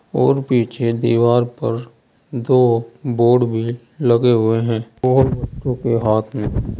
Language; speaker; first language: Hindi; native; Hindi